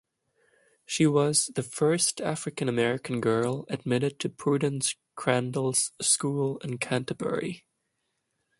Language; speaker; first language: English; non-native, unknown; German